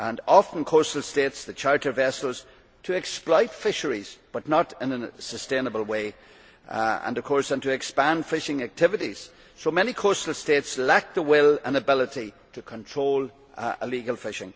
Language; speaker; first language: English; native; English